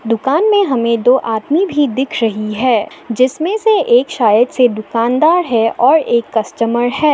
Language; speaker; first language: Hindi; non-native, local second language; Assamese